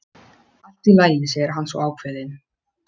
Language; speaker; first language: Icelandic; non-native, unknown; Polish